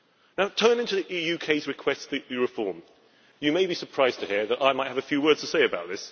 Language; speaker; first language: English; native; English